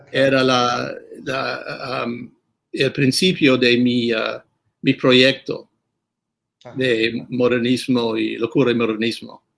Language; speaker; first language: Spanish; non-native, fluent; English